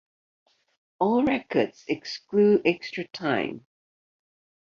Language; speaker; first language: English; non-native, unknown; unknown